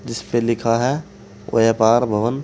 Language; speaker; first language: Hindi; native; Hindi